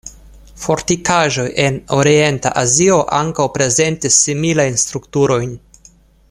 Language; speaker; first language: Esperanto; non-native, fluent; Russian